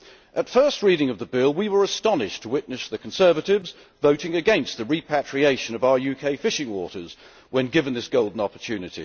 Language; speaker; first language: English; native; English